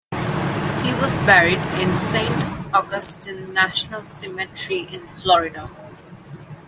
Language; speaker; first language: English; non-native, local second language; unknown